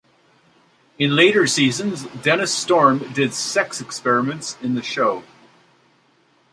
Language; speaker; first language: English; native; English